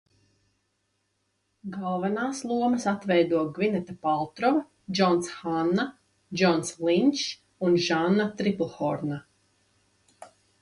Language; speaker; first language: Latvian; native; Latvian